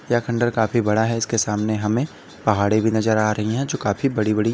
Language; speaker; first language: Hindi; native; Hindi